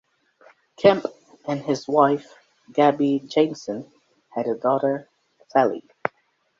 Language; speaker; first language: English; native; English